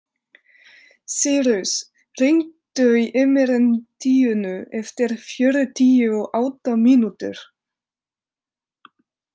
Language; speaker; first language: Icelandic; non-native, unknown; French